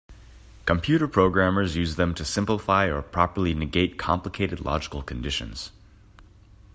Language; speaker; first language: English; native; English